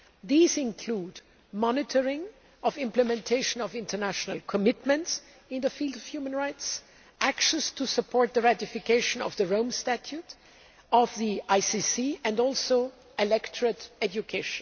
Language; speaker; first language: English; non-native, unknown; German